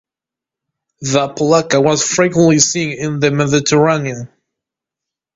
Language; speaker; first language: English; native; English